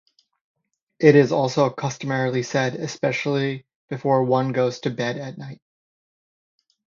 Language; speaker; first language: English; native; English